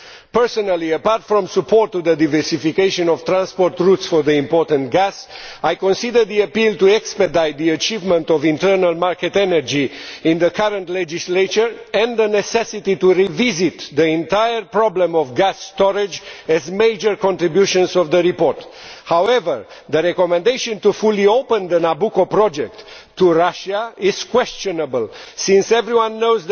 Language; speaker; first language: English; non-native, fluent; Romanian